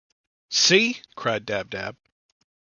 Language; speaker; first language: English; native; English